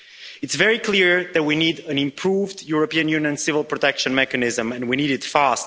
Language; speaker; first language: English; non-native, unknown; Romanian